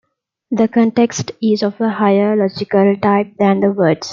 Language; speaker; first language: English; non-native, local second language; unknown